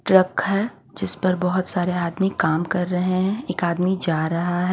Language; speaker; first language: Hindi; native; Hindi